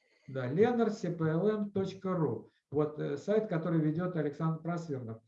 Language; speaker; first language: Russian; native; Russian